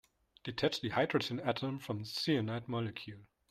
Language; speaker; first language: English; non-native, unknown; German